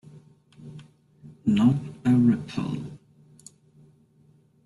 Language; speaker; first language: English; non-native, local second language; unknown